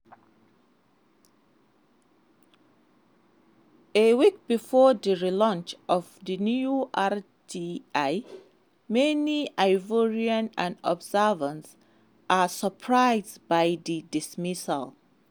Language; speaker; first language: English; non-native, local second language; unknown